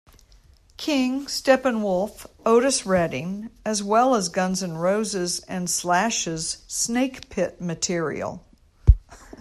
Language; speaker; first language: English; native; English